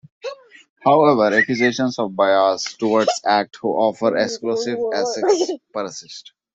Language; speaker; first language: English; non-native, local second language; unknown